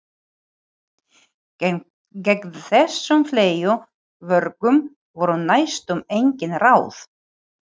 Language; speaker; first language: Icelandic; non-native, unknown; Ukrainian